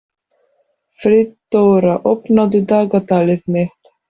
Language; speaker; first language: Icelandic; non-native, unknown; Polish